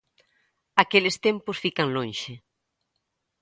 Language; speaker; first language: Galician; native; Galician